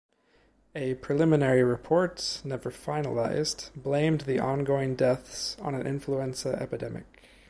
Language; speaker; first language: English; native; English